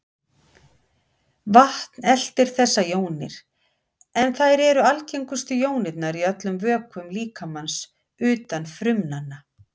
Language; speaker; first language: Icelandic; native; Icelandic